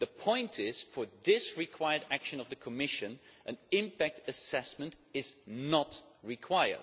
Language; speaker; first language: English; non-native, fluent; Dutch